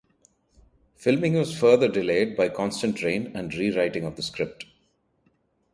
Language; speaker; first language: English; non-native, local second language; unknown